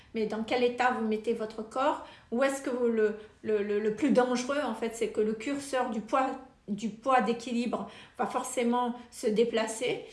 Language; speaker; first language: French; non-native, local second language; Malagasy